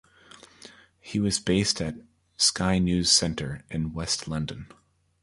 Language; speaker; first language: English; native; English